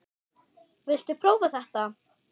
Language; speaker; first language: Icelandic; non-native, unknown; German